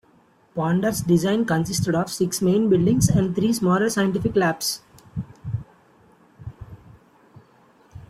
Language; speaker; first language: English; non-native, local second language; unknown